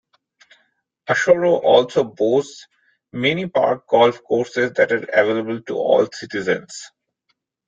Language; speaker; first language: English; non-native, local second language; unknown